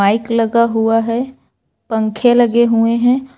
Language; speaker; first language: Hindi; native; Hindi